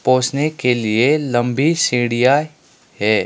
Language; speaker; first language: Hindi; non-native, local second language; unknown